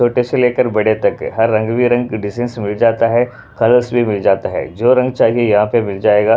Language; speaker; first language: Hindi; non-native, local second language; Punjabi